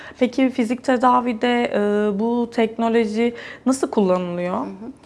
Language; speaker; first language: Turkish; native; Turkish